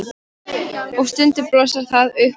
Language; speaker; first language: Icelandic; non-native, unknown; Polish